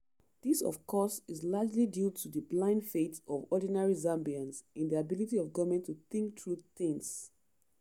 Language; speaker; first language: English; non-native, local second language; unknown